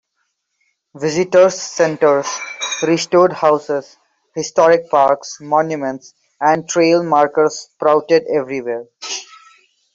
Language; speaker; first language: English; non-native, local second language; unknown